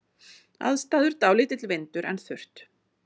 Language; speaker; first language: Icelandic; native; Icelandic